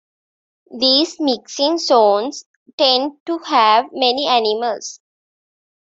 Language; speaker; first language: English; non-native, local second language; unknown